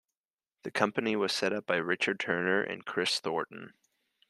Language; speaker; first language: English; native; English